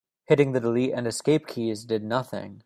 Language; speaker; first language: English; native; English